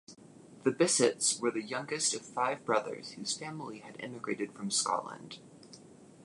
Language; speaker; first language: English; native; English